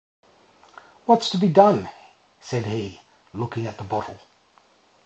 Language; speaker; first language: English; native; English